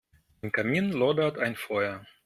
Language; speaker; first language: German; non-native, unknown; Russian